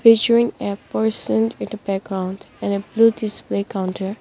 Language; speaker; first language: English; non-native, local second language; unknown